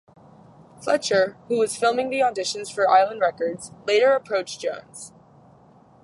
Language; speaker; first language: English; native; English